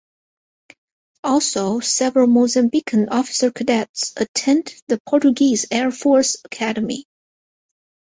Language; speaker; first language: English; non-native, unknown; Chinese